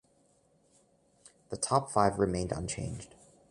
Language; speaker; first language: English; native; English